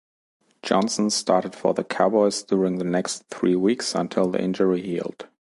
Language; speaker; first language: English; non-native, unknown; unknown